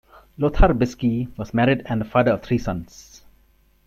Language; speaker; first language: English; non-native, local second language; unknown